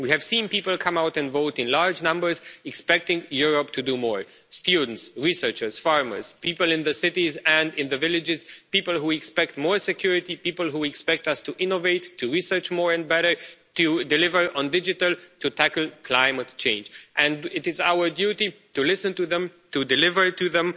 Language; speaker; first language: English; non-native, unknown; Romanian